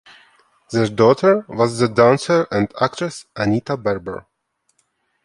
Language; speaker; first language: English; non-native, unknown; Ukrainian